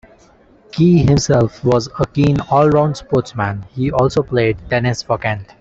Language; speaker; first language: English; non-native, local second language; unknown